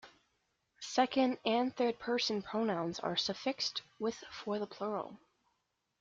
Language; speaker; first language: English; native; English